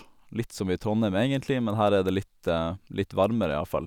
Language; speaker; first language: Norwegian; native; Norwegian